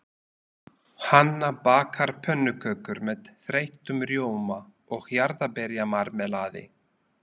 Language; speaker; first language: Icelandic; non-native, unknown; Slovak